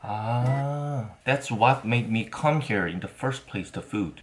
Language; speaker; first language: English; non-native, learner; Korean